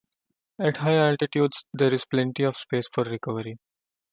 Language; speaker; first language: English; non-native, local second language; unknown